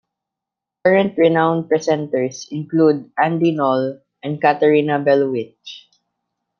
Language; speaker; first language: English; non-native, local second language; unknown